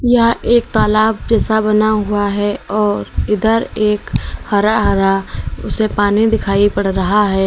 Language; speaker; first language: Hindi; native; Hindi